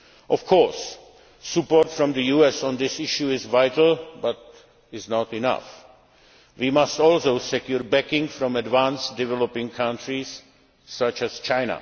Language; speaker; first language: English; non-native, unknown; Czech